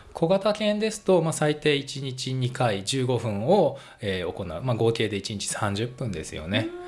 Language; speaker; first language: Japanese; native; Japanese